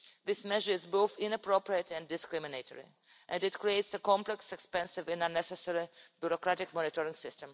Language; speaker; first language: English; non-native, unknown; Russian